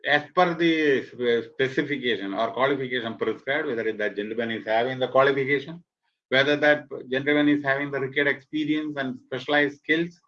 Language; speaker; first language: English; non-native, local second language; Malayalam